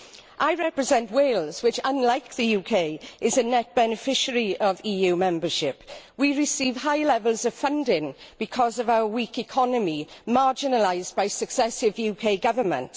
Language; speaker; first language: English; native; English